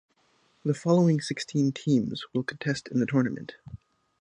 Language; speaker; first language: English; native; English